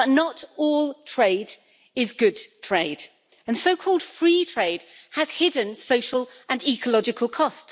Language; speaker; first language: English; native; English